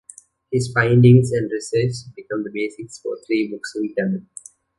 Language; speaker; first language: English; non-native, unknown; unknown